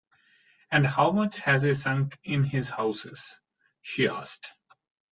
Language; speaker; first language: English; non-native, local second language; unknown